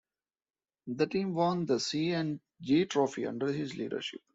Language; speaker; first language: English; non-native, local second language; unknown